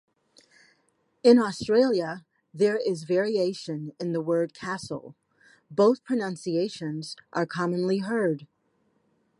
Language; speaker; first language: English; native; English